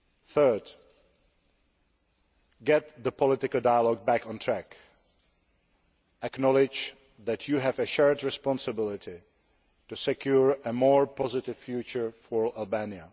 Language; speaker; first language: English; non-native, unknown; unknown